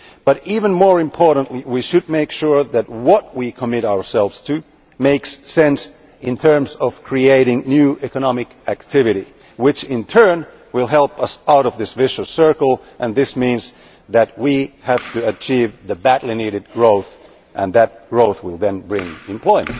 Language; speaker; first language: English; non-native, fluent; Finnish